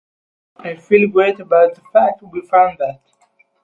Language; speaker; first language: English; non-native, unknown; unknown